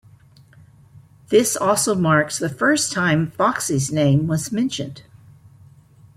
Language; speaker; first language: English; native; English